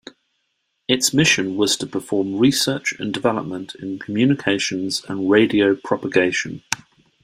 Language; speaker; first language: English; native; English